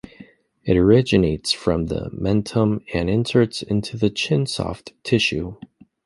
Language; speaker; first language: English; native; English